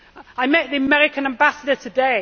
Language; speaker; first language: English; native; English